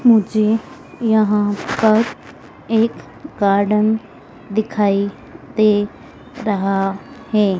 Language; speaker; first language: Hindi; native; Hindi